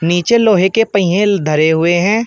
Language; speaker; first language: Hindi; native; Hindi